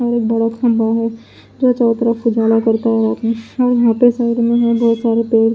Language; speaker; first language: Hindi; non-native, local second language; Punjabi